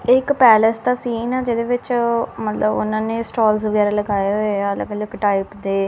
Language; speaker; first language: Hindi; non-native, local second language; Punjabi